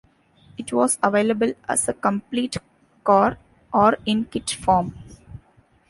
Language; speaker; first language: English; non-native, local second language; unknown